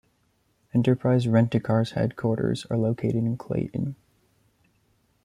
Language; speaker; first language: English; native; English